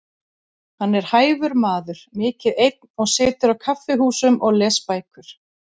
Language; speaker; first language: Icelandic; native; Icelandic